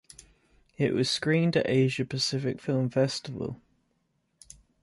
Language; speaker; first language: English; native; English